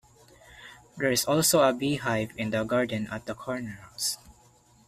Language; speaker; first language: English; non-native, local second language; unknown